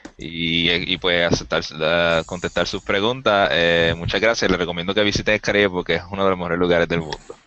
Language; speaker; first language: Spanish; native; Spanish